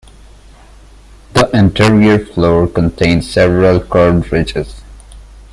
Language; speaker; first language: English; non-native, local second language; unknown